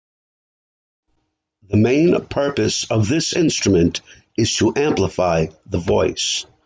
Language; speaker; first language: English; native; English